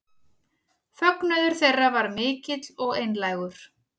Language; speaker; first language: Icelandic; native; Icelandic